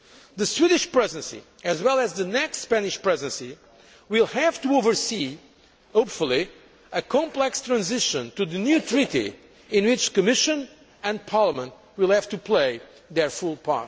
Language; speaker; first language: English; non-native, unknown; Portuguese